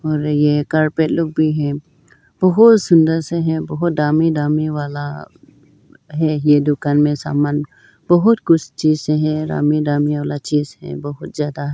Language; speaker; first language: Hindi; non-native, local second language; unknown